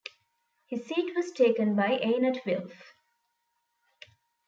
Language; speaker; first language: English; non-native, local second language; Tamil